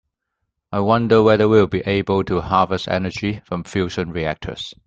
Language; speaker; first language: English; non-native, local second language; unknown